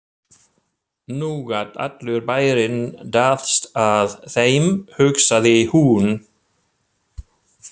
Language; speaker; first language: Icelandic; non-native, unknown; German